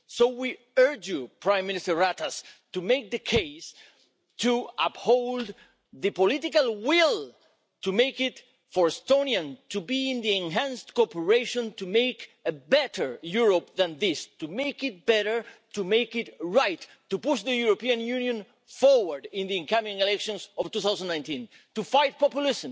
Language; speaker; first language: English; non-native, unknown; Spanish